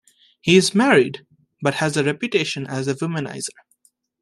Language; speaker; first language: English; native; English